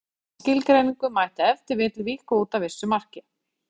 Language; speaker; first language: Icelandic; native; Icelandic